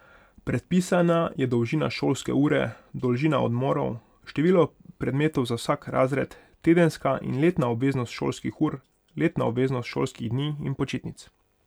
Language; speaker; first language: Slovenian; non-native, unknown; Hungarian